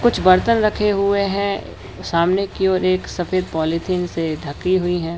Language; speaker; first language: Hindi; native; Hindi